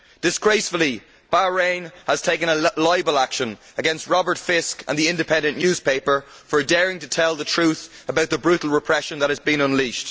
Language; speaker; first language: English; native; English